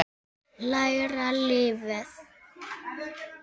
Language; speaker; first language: Icelandic; native; Icelandic